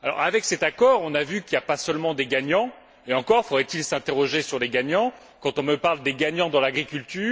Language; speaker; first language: French; native; French